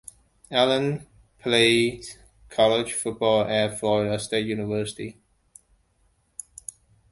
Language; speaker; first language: English; non-native, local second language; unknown